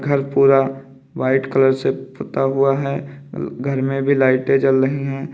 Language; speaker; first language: Hindi; native; Hindi